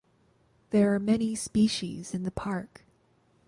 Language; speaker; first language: English; native; English